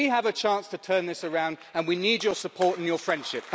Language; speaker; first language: English; native; English